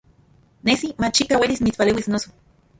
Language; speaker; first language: Central Puebla Nahuatl; non-native, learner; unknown